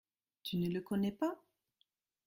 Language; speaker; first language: French; non-native, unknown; German